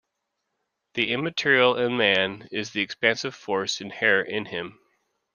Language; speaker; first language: English; native; English